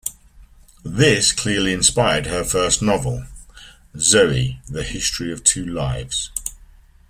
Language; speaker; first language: English; native; English